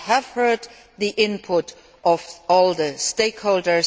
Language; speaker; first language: English; non-native, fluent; Luxembourgish